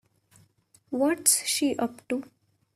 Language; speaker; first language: English; non-native, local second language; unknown